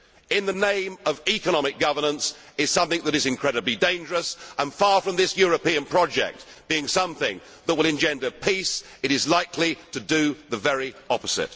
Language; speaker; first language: English; native; English